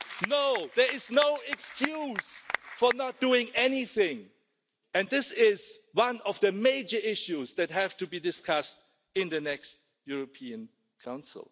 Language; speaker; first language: English; non-native, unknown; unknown